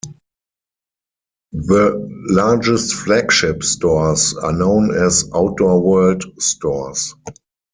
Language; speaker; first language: English; non-native, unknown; German